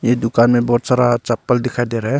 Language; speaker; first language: Hindi; non-native, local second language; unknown